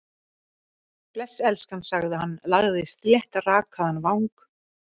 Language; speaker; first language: Icelandic; native; Icelandic